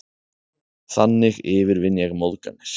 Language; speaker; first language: Icelandic; native; Icelandic